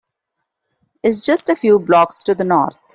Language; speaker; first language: English; non-native, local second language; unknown